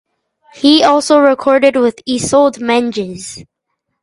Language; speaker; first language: English; native; English